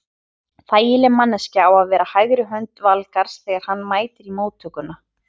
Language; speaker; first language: Icelandic; native; Icelandic